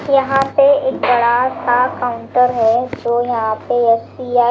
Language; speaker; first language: Hindi; native; Hindi